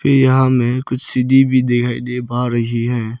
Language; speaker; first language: Hindi; non-native, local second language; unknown